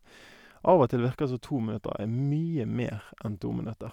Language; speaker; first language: Norwegian; native; Norwegian